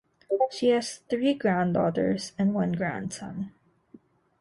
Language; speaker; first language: English; non-native, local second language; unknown